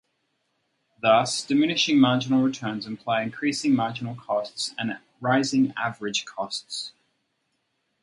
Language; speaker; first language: English; native; English